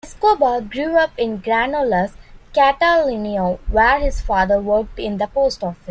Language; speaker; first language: English; non-native, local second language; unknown